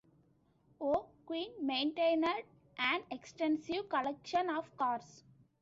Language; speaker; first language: English; non-native, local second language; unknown